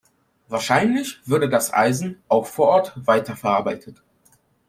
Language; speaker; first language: German; non-native, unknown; Polish